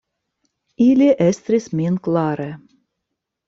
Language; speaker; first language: Esperanto; non-native, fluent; Russian